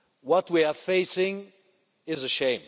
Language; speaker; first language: English; non-native, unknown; Bulgarian